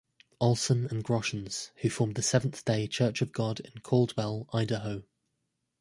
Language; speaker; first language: English; native; English